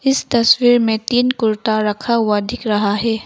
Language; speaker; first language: Hindi; non-native, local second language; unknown